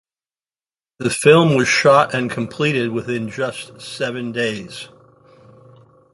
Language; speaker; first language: English; native; English